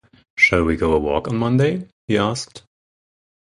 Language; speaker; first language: English; non-native, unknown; German